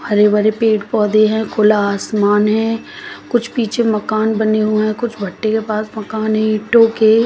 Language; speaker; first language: Hindi; native; Hindi